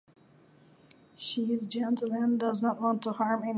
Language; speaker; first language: English; non-native, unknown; Turkish